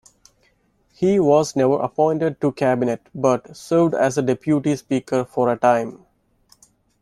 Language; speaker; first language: English; non-native, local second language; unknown